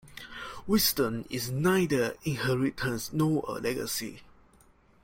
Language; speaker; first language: English; non-native, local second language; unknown